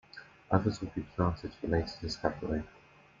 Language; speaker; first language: English; native; English